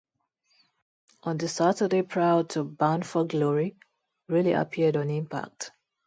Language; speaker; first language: English; non-native, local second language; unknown